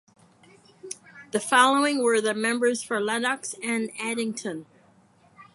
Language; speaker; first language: English; native; English